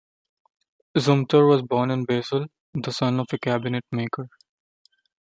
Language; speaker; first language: English; non-native, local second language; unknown